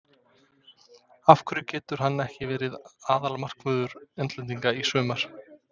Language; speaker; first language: Icelandic; non-native, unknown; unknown